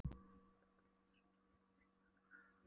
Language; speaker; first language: Icelandic; non-native, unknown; Polish